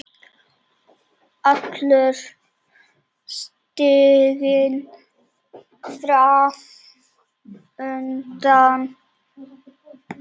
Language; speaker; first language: Icelandic; non-native, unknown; Czech